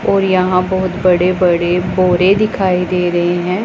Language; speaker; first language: Hindi; non-native, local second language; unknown